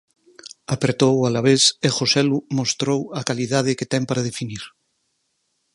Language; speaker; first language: Galician; native; Galician